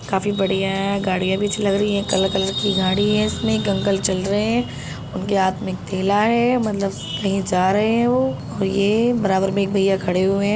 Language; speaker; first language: Hindi; native; Hindi